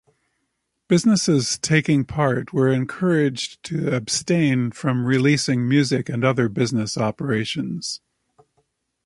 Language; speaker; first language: English; native; English